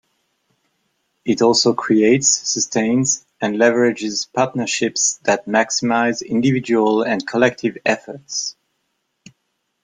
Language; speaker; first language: English; non-native, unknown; French